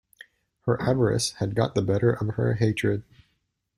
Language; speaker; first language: English; native; English